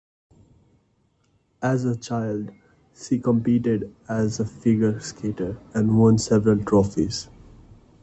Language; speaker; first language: English; non-native, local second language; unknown